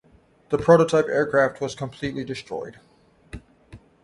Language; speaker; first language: English; native; English